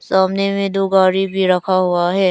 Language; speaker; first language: Hindi; non-native, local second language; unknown